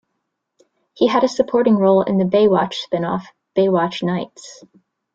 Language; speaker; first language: English; native; English